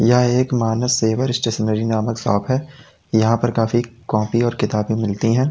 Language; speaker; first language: Hindi; native; Hindi